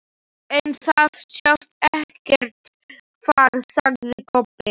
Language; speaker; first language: Icelandic; non-native, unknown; Slovak